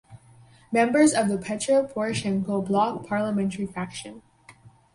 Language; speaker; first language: English; native; English